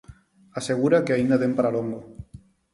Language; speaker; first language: Galician; non-native, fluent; Spanish